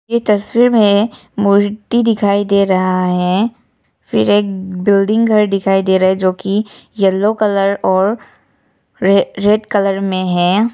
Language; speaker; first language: Hindi; non-native, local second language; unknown